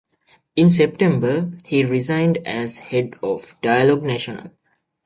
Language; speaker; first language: English; native; English